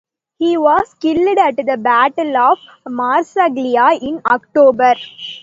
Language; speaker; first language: English; non-native, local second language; Tamil